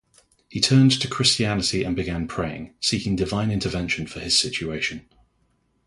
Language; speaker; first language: English; native; English